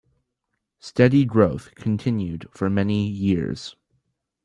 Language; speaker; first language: English; native; English